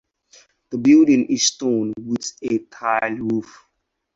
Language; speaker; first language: English; non-native, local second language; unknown